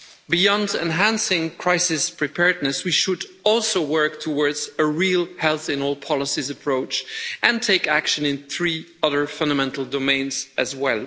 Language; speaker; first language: English; non-native, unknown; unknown